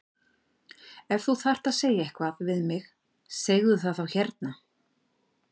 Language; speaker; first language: Icelandic; native; Icelandic